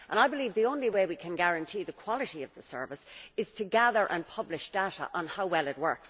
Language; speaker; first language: English; native; English